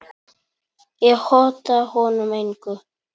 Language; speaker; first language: Icelandic; non-native, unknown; Polish